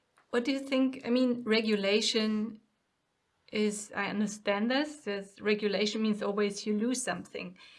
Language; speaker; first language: English; non-native, fluent; German